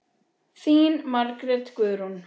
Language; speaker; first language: Icelandic; native; Icelandic